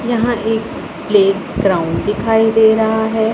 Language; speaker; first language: Hindi; non-native, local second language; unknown